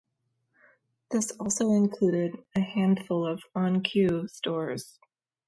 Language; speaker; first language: English; native; English